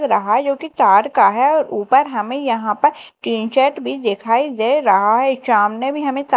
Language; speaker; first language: Hindi; native; Hindi